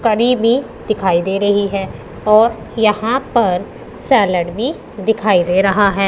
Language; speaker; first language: Hindi; non-native, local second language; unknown